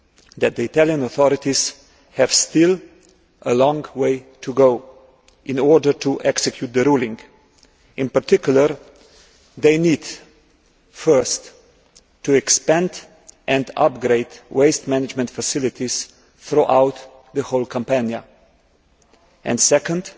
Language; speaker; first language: English; non-native, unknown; Slovenian